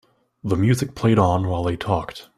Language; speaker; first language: English; native; English